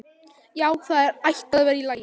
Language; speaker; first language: Icelandic; native; Icelandic